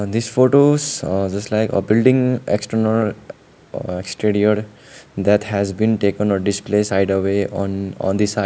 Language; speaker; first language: English; non-native, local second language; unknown